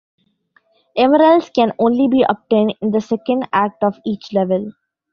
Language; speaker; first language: English; non-native, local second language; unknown